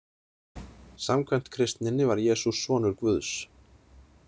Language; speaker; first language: Icelandic; native; Icelandic